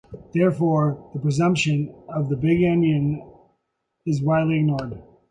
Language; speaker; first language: English; native; English